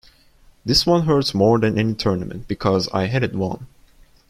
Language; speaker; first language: English; non-native, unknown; Turkish